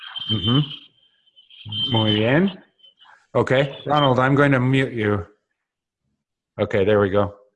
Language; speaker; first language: English; native; English